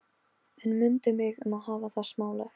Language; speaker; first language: Icelandic; non-native, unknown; Polish